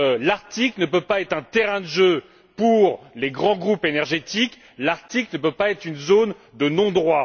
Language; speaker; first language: French; native; French